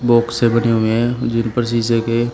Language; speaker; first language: Hindi; native; Hindi